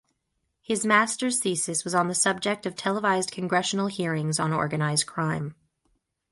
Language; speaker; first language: English; native; English